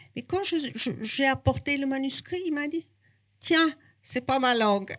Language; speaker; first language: French; non-native, fluent; Portuguese